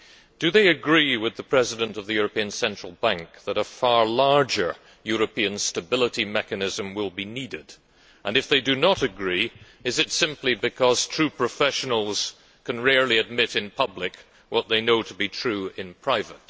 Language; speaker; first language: English; native; English